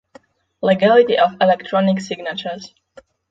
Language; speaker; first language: English; non-native, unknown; Polish